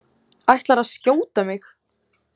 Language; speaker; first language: Icelandic; native; Icelandic